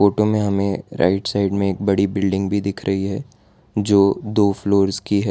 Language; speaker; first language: Hindi; non-native, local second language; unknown